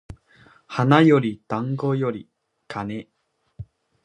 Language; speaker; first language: Japanese; non-native, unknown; Chinese